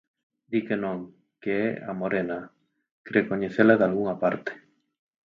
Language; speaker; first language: Galician; native; Galician